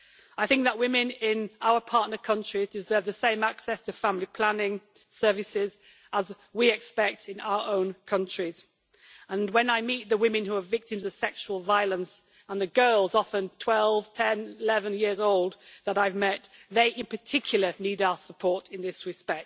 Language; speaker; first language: English; native; English